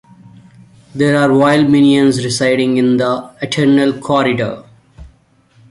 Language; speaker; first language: English; non-native, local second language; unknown